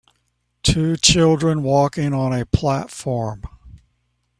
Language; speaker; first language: English; native; English